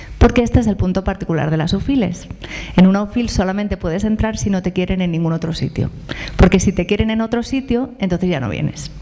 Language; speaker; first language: Spanish; native; Spanish